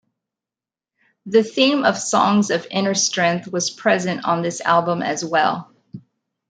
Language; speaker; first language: English; native; English